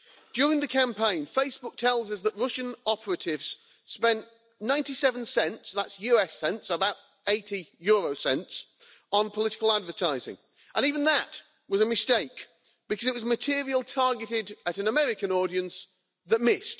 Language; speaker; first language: English; native; English